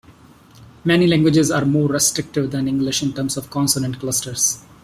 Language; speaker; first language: English; non-native, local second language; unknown